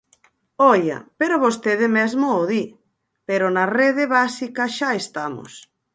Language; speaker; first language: Galician; native; Galician